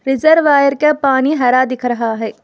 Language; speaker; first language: Hindi; non-native, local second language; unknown